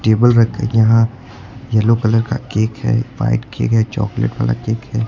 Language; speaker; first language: Hindi; native; Hindi